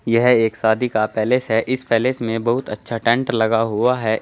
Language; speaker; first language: Hindi; native; Hindi